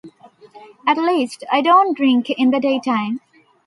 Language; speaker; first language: English; non-native, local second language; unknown